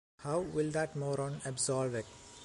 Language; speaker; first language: English; non-native, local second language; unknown